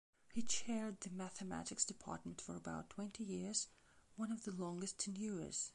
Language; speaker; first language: English; non-native, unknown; Belarusian